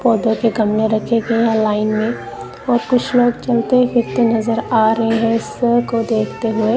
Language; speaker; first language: Hindi; non-native, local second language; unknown